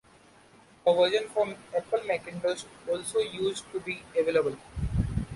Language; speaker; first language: English; non-native, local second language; Marathi